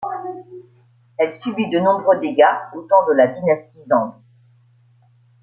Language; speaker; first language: French; native; French